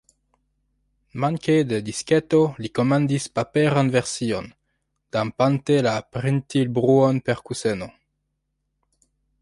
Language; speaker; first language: Esperanto; non-native, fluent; French